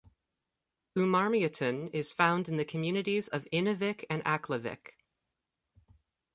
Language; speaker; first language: English; native; English